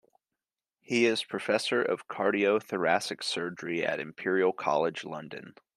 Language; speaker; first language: English; native; English